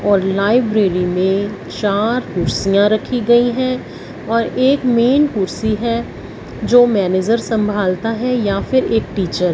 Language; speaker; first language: Hindi; non-native, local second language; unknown